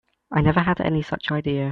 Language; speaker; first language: English; native; English